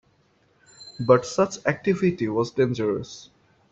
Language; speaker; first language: English; non-native, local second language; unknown